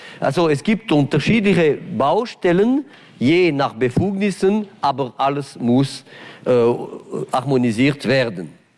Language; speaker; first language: German; non-native, local second language; French